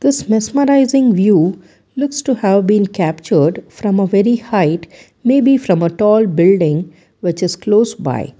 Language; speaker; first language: English; non-native, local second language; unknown